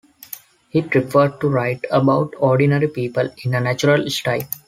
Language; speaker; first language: English; non-native, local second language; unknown